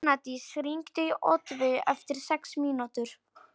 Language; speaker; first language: Icelandic; non-native, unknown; Polish